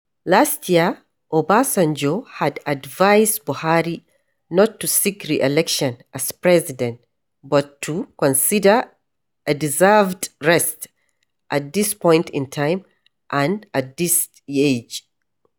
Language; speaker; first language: English; non-native, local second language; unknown